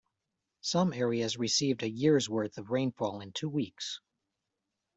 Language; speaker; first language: English; native; English